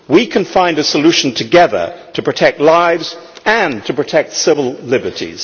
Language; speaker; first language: English; native; English